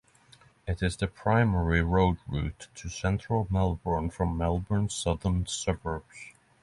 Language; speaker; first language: English; non-native, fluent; Norwegian